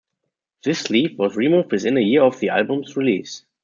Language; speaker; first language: English; non-native, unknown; German